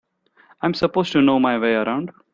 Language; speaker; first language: English; non-native, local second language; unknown